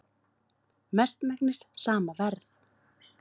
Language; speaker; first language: Icelandic; native; Icelandic